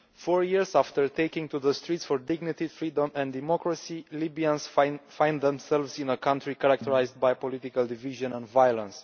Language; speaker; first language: English; non-native, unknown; Romanian